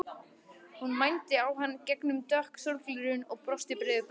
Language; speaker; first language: Icelandic; native; Icelandic